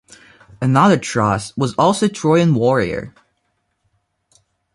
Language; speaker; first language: English; non-native, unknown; Russian